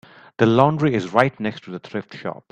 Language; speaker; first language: English; non-native, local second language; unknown